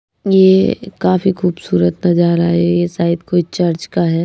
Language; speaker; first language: Hindi; native; Hindi